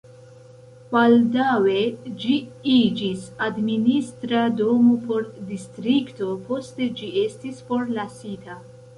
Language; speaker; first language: Esperanto; non-native, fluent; Central Kurdish